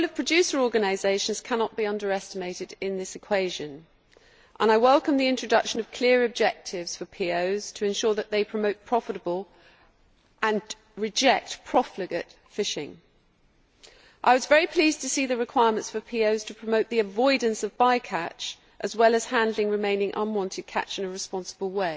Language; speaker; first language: English; native; English